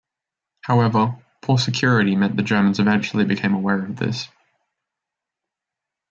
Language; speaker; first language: English; native; English